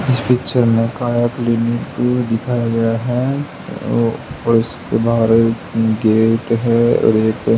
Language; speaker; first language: Hindi; native; Hindi